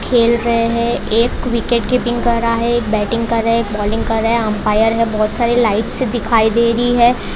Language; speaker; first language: Hindi; non-native, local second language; Gujarati